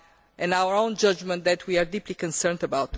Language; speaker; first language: English; non-native, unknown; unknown